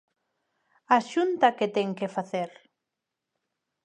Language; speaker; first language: Galician; non-native, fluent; Spanish